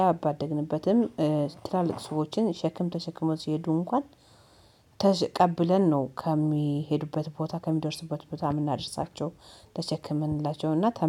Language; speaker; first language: Amharic; native; Amharic